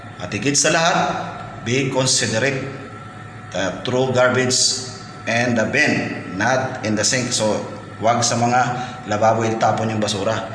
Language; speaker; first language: Filipino; non-native, local second language; Cebuano